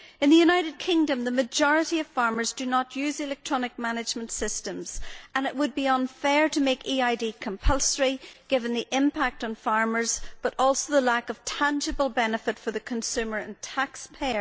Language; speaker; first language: English; native; English